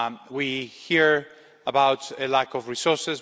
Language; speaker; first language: English; non-native, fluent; Spanish